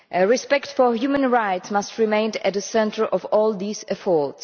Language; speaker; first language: English; non-native, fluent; Czech